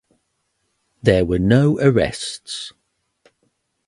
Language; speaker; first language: English; native; English